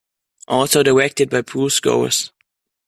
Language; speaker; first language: English; non-native, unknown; German